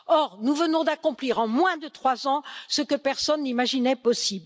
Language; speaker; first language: French; native; French